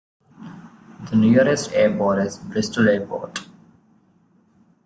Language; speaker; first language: English; non-native, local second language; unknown